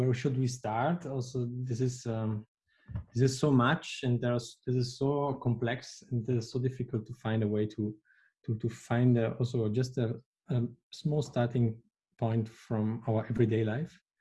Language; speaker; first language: English; non-native, fluent; Italian